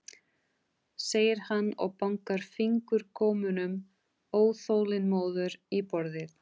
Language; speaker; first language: Icelandic; non-native, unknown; Portuguese